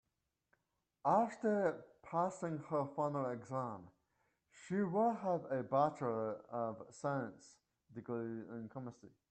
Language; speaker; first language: English; native; English